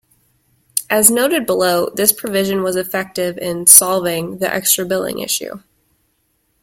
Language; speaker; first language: English; native; English